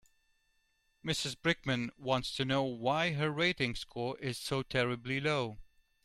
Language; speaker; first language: English; native; English